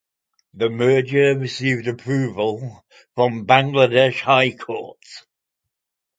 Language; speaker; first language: English; native; English